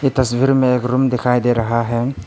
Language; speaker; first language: Hindi; non-native, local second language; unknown